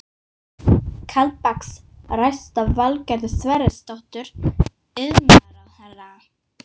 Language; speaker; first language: Icelandic; non-native, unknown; English